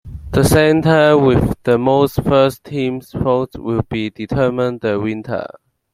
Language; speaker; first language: English; non-native, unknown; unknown